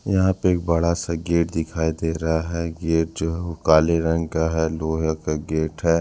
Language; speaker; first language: Hindi; non-native, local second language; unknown